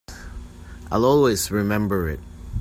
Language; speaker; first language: English; non-native, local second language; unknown